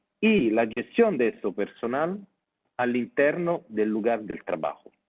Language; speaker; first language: Spanish; non-native, fluent; Italian